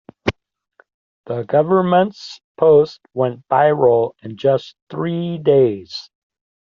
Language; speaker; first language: English; native; English